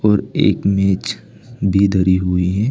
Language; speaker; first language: Hindi; native; Hindi